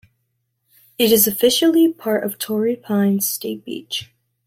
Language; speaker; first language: English; native; English